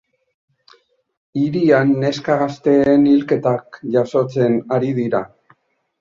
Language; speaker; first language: Basque; native; Basque